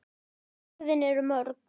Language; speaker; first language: Icelandic; native; Icelandic